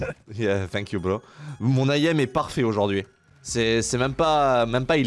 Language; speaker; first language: French; native; French